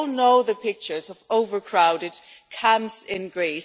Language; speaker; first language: English; non-native, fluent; German